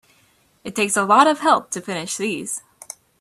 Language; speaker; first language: English; native; English